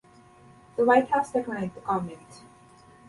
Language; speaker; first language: English; non-native, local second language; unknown